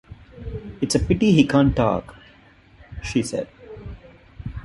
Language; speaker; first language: English; non-native, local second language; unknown